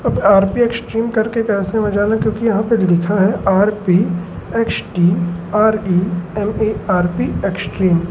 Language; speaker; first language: Hindi; native; Hindi